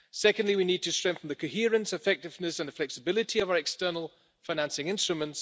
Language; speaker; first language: English; non-native, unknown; German